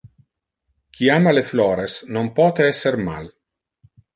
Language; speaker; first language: Interlingua; non-native, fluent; Italian